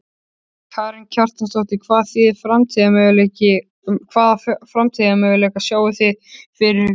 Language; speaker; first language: Icelandic; native; Icelandic